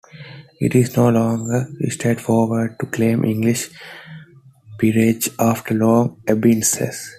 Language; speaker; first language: English; non-native, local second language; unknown